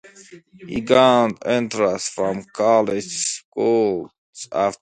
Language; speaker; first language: English; non-native, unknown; Pashto